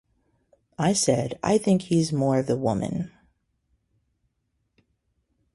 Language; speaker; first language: English; native; English